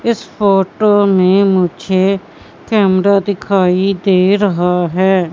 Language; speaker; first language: Hindi; native; Hindi